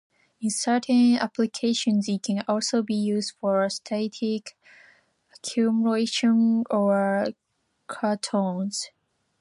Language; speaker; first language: English; non-native, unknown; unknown